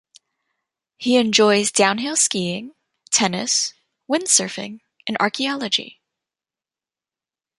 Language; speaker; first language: English; native; English